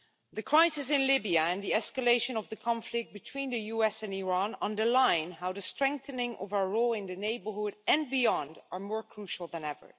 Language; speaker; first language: English; non-native, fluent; Dutch